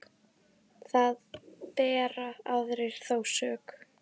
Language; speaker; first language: Icelandic; native; Icelandic